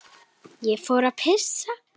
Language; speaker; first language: Icelandic; native; Icelandic